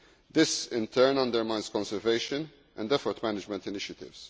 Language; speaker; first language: English; non-native, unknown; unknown